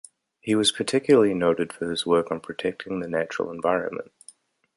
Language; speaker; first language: English; native; English